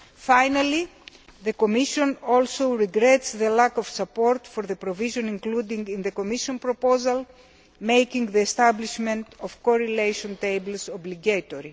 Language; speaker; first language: English; non-native, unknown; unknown